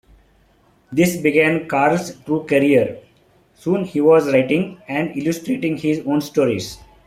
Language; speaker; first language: English; non-native, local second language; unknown